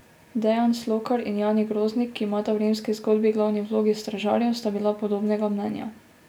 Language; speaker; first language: Slovenian; native; Slovenian